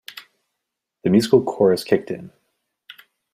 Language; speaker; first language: English; native; English